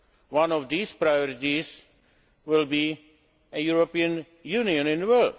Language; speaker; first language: English; native; English